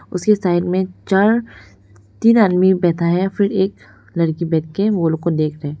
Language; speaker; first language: Hindi; non-native, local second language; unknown